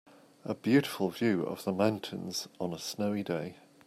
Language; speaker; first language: English; native; English